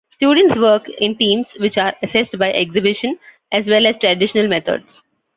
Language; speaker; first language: English; non-native, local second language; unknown